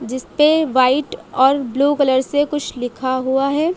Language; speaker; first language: Hindi; native; Hindi